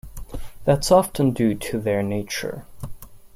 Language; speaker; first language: English; non-native, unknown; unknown